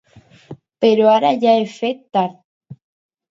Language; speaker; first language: Catalan; non-native, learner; Spanish